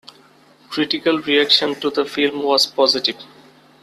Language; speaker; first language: English; non-native, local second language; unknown